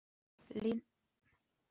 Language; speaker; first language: Icelandic; non-native, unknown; Polish